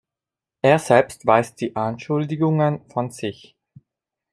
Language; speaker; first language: German; non-native, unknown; Italian